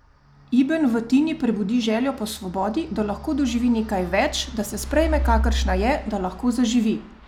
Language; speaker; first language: Slovenian; native; Slovenian